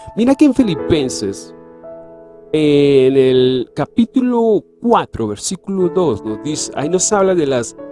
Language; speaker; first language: Spanish; native; Spanish